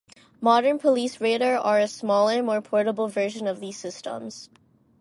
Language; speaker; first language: English; non-native, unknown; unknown